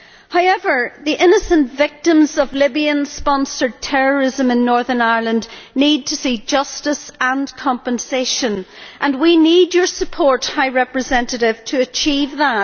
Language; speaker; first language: English; native; English